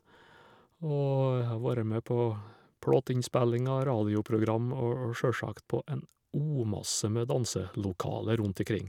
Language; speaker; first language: Norwegian; native; Norwegian